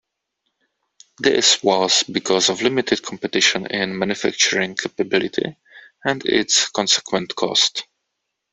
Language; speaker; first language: English; non-native, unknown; Czech